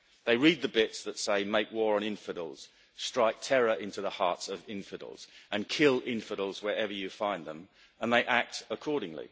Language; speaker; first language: English; native; English